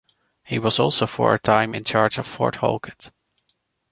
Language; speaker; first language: English; non-native, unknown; Dutch